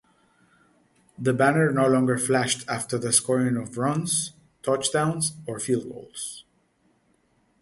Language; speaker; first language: English; native; English